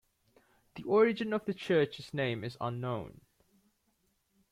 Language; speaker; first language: English; native; English